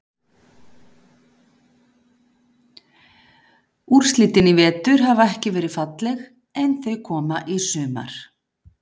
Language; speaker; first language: Icelandic; native; Icelandic